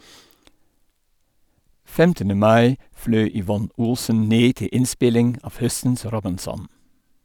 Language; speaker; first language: Norwegian; non-native, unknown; Dutch